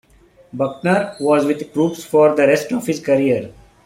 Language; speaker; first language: English; non-native, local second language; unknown